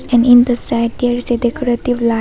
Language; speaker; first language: English; non-native, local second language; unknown